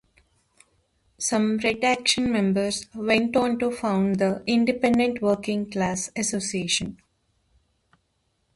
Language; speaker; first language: English; non-native, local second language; Telugu